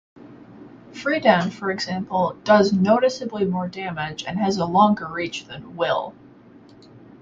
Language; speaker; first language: English; native; English